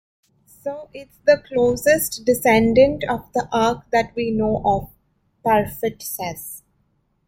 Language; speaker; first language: English; native; English